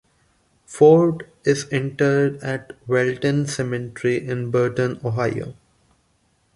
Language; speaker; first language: English; non-native, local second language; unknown